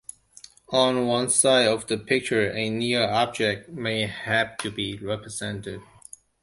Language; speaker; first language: English; non-native, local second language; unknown